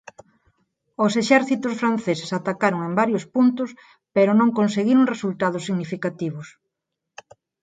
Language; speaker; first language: Galician; non-native, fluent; Spanish